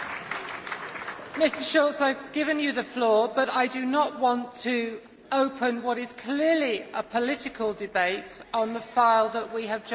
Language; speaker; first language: English; native; English